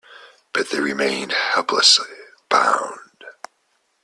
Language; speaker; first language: English; native; English